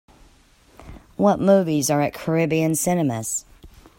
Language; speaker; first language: English; native; English